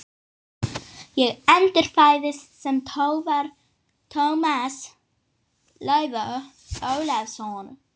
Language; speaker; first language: Icelandic; non-native, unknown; English